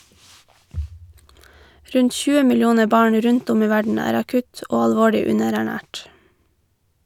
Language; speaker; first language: Norwegian; native; Norwegian